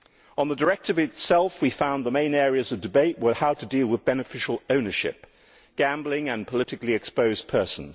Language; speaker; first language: English; native; English